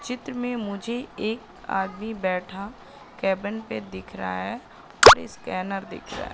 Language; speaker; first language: Hindi; native; Hindi